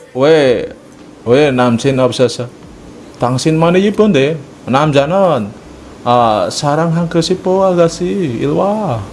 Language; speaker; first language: Korean; non-native, learner; Indonesian